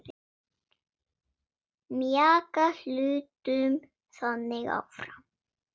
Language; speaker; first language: Icelandic; non-native, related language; Swedish